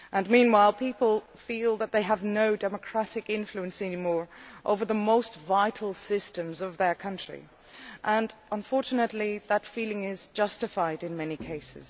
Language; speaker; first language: English; non-native, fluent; Dutch